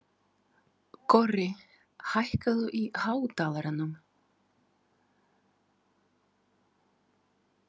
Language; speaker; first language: Icelandic; non-native, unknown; Ukrainian